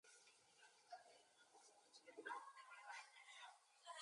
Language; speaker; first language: English; native; English